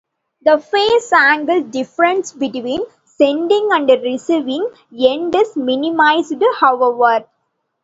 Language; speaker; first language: English; non-native, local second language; Tamil